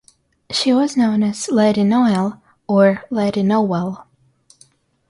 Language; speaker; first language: English; non-native, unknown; Russian